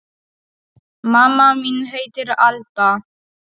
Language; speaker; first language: Icelandic; non-native, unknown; Polish